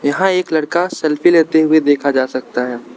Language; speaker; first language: Hindi; non-native, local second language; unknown